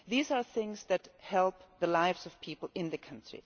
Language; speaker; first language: English; non-native, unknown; German